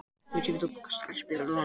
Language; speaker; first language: Icelandic; native; Icelandic